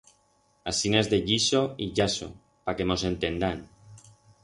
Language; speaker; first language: Aragonese; non-native, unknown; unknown